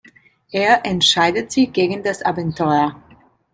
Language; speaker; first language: German; non-native, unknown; Italian